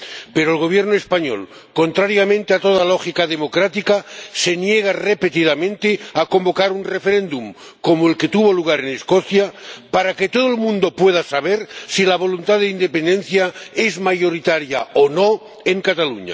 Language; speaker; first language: Spanish; non-native, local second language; Catalan